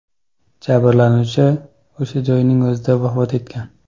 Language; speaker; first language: Uzbek; non-native, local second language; Kazakh